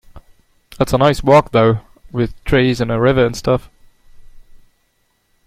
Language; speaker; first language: English; non-native, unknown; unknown